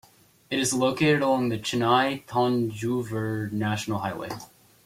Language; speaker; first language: English; native; English